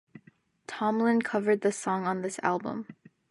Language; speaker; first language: English; native; English